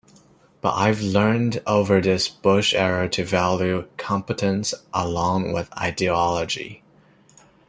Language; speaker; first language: English; non-native, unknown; Chinese